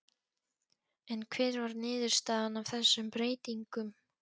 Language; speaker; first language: Icelandic; non-native, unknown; Polish